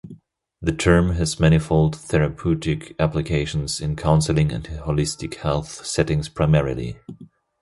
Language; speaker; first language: English; non-native, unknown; German